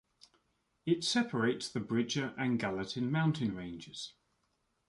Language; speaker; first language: English; native; English